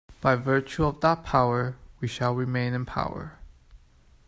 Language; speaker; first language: English; non-native, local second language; Cantonese